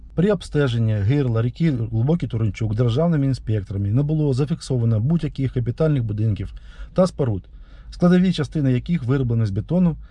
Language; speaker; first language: Ukrainian; non-native, local second language; Russian